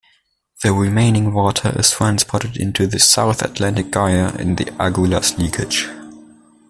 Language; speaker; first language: English; non-native, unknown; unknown